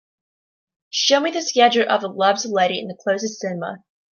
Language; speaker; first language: English; native; English